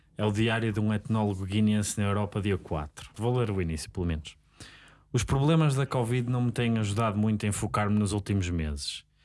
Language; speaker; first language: Portuguese; native; Portuguese